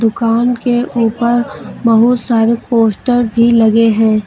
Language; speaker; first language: Hindi; native; Hindi